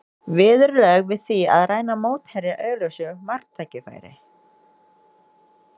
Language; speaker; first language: Icelandic; non-native, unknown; Indonesian